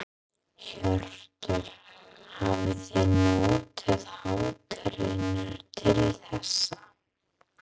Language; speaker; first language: Icelandic; non-native, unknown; English